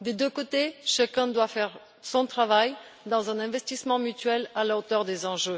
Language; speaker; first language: French; non-native, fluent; Bulgarian